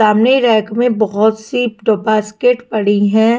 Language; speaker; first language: Hindi; non-native, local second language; Punjabi